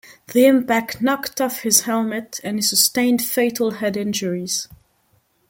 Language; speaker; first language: English; non-native, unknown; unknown